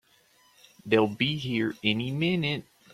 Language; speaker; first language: English; native; English